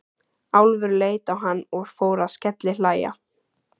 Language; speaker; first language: Icelandic; native; Icelandic